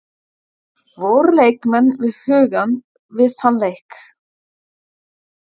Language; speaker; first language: Icelandic; non-native, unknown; German